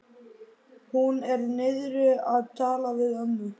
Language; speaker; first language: Icelandic; native; Icelandic